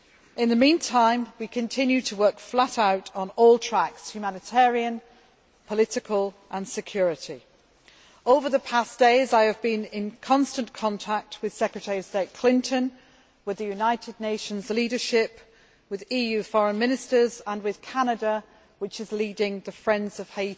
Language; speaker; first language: English; native; English